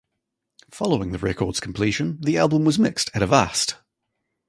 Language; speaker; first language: English; native; English